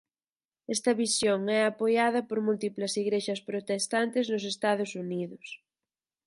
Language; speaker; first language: Galician; native; Galician